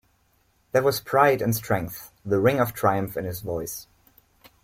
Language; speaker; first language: English; non-native, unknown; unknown